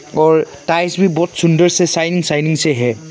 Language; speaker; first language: Hindi; non-native, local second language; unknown